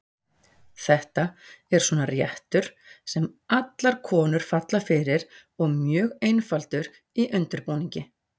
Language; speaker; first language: Icelandic; native; Icelandic